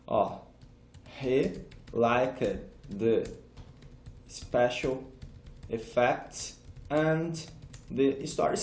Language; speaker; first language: English; non-native, fluent; Portuguese